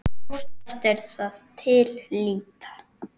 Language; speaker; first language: Icelandic; native; Icelandic